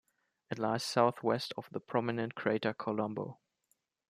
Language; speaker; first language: English; non-native, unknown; German